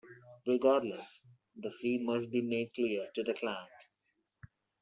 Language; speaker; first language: English; non-native, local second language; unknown